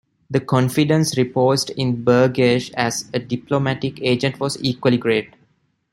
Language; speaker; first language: English; non-native, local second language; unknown